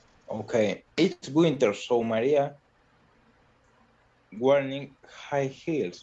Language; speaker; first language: English; non-native, learner; Spanish